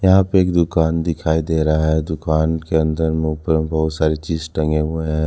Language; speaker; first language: Hindi; non-native, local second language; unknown